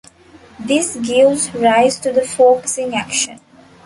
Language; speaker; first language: English; non-native, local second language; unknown